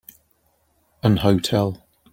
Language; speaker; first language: English; native; English